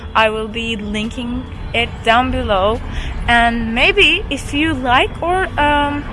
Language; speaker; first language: English; non-native, fluent; Turkish